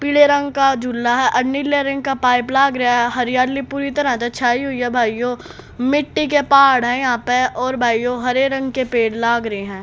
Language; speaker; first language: Hindi; native; Hindi